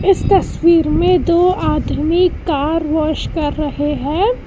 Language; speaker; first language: Hindi; non-native, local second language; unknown